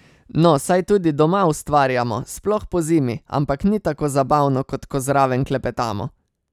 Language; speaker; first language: Slovenian; native; Slovenian